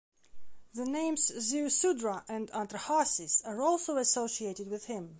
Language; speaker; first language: English; non-native, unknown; Belarusian